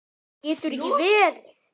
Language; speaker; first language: Icelandic; native; Icelandic